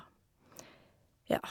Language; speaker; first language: Norwegian; native; Norwegian